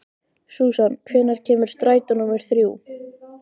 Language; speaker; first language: Icelandic; native; Icelandic